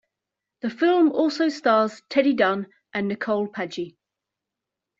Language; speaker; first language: English; native; English